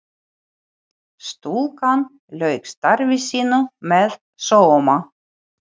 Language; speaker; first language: Icelandic; non-native, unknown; Ukrainian